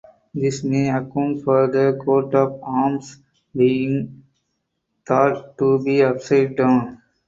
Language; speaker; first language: English; non-native, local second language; Tamil